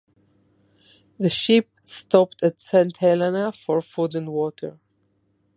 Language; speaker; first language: English; non-native, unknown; Spanish